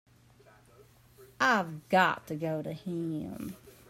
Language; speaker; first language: English; native; English